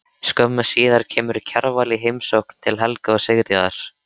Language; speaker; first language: Icelandic; native; Icelandic